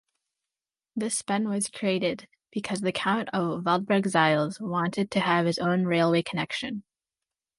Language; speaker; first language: English; native; English